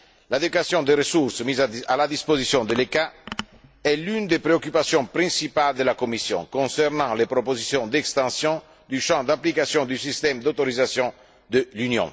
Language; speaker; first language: French; non-native, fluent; Italian